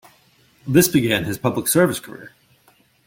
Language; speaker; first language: English; native; English